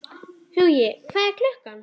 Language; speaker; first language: Icelandic; native; Icelandic